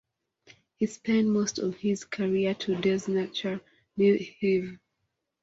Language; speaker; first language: English; non-native, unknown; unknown